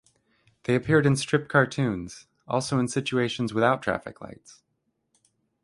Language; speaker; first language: English; native; English